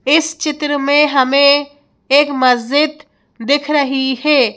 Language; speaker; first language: Hindi; native; Hindi